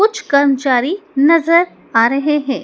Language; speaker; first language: Hindi; native; Hindi